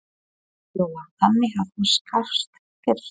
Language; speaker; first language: Icelandic; non-native, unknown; Polish